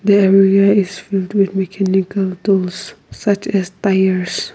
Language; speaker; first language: English; non-native, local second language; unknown